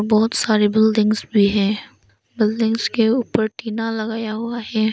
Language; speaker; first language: Hindi; non-native, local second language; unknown